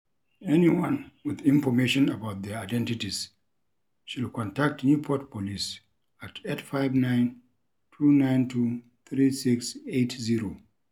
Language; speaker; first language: English; non-native, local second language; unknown